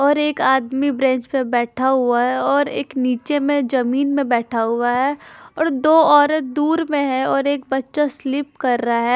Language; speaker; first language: Hindi; non-native, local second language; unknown